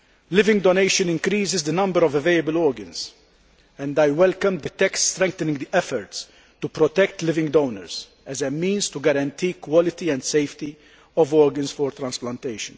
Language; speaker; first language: English; non-native, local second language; Maltese